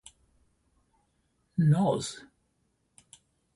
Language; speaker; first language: English; native; English